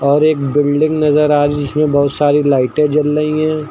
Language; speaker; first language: Hindi; native; Hindi